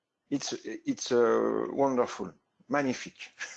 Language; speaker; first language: English; non-native, learner; French